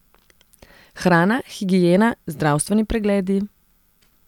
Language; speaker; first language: Slovenian; non-native, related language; Serbian